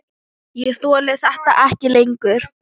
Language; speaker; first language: Icelandic; non-native, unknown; Thai